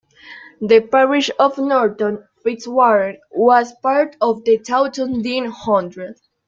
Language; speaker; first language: English; non-native, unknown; Spanish